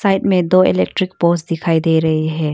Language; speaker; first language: Hindi; non-native, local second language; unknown